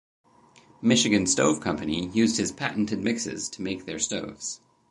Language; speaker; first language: English; native; English